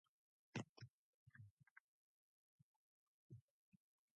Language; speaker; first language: English; non-native, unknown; Mongolian